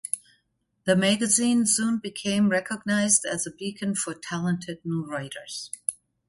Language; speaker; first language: English; non-native, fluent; German